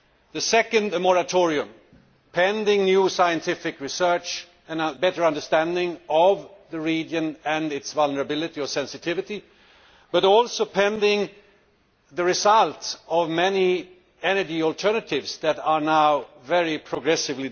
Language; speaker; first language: English; non-native, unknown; Swedish